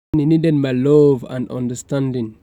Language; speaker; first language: English; non-native, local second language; Yoruba